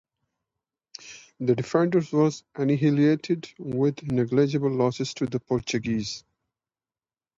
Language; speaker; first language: English; non-native, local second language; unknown